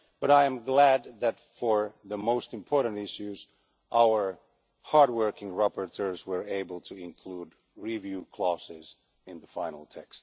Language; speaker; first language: English; non-native, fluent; Finnish